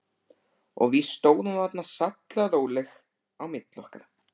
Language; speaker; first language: Icelandic; native; Icelandic